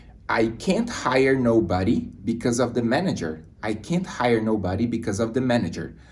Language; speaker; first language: English; non-native, fluent; Portuguese